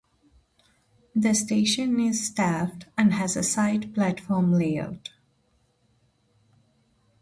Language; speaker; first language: English; non-native, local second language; Telugu